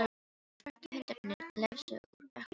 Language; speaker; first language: Icelandic; non-native, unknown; Filipino